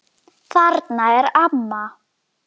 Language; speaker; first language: Icelandic; native; Icelandic